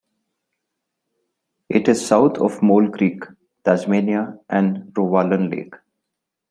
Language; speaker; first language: English; non-native, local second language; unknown